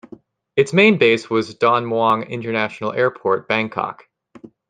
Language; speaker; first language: English; native; English